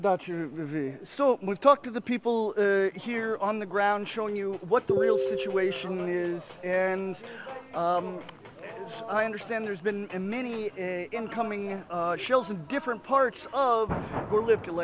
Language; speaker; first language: English; native; English